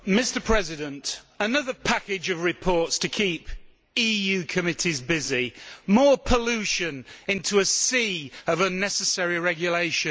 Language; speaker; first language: English; native; English